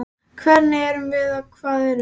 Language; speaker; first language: Icelandic; native; Icelandic